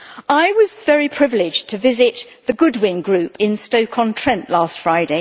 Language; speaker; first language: English; native; English